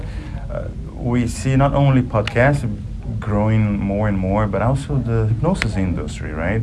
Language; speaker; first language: English; non-native, fluent; Portuguese